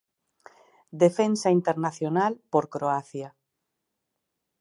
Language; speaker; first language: Galician; native; Galician